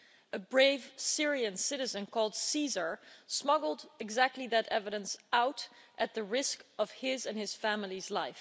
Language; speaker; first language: English; non-native, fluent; Dutch